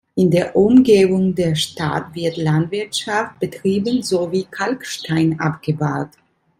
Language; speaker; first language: German; non-native, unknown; Italian